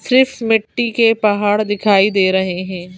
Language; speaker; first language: Hindi; native; Hindi